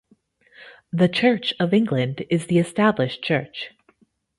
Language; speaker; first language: English; native; English